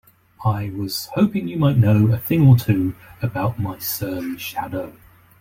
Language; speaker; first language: English; native; English